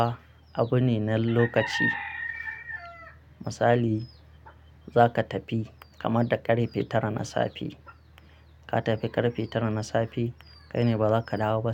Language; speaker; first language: Hausa; non-native, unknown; Akan